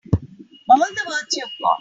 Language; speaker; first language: English; non-native, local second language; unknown